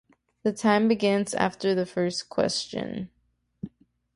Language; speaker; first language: English; native; English